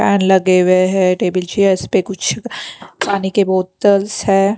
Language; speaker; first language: Hindi; non-native, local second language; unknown